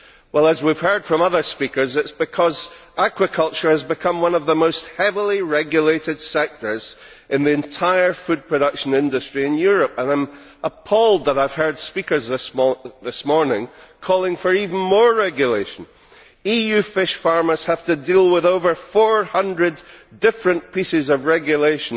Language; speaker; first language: English; native; English